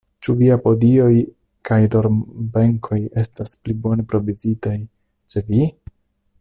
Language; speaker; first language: Esperanto; non-native, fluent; Italian